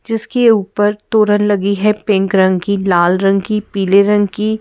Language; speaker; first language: Hindi; native; Hindi